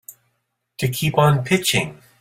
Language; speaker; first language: English; native; English